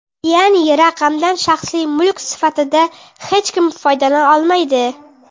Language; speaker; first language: Uzbek; non-native, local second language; Kara-Kalpak